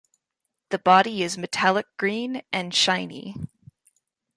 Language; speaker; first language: English; native; English